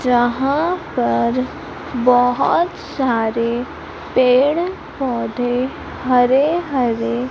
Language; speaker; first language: Hindi; native; Hindi